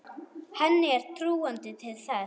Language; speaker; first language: Icelandic; non-native, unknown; German